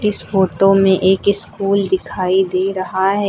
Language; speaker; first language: Hindi; native; Hindi